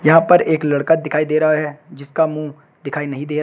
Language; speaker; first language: Hindi; native; Hindi